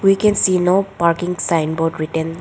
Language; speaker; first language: English; non-native, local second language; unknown